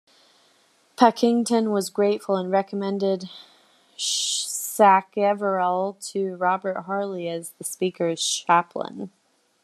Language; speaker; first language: English; native; English